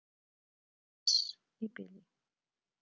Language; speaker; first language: Icelandic; non-native, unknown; Polish